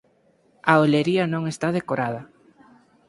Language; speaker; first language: Galician; native; Galician